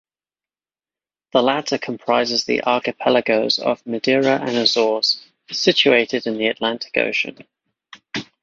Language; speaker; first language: English; native; English